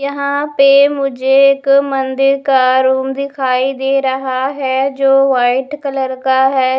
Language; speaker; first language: Hindi; non-native, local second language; Punjabi